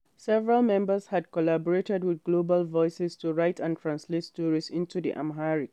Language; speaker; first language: English; non-native, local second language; Hausa